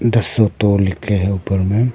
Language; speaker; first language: Hindi; non-native, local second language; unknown